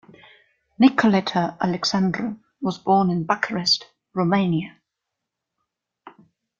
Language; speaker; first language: English; non-native, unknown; German